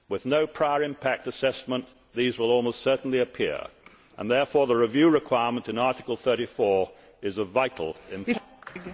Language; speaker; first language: English; native; English